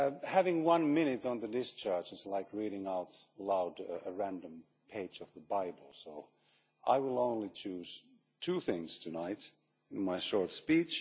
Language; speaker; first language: English; non-native, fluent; Finnish